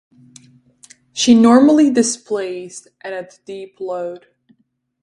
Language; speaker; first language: English; non-native, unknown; Czech